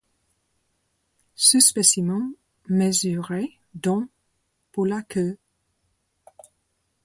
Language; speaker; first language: French; non-native, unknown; English